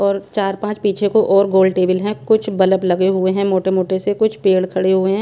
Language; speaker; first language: Hindi; non-native, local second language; Punjabi